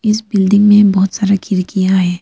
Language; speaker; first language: Hindi; early bilingual, other home language; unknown